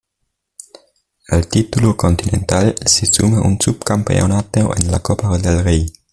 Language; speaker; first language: Spanish; native; Spanish